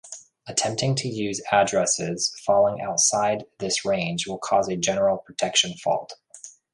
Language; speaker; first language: English; native; English